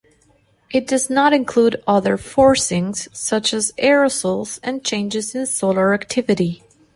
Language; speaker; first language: English; non-native, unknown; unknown